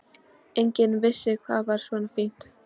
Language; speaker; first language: Icelandic; non-native, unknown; Polish